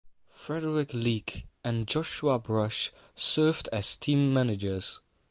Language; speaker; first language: English; non-native, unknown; Dutch